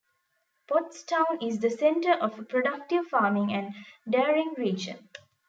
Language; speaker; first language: English; non-native, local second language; Tamil